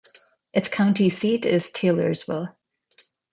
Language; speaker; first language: English; non-native, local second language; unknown